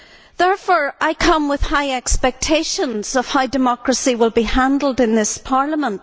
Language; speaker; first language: English; native; English